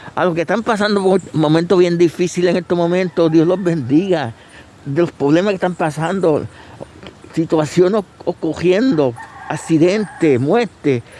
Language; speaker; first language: Spanish; native; Spanish